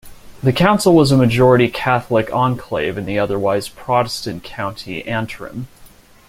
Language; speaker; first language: English; native; English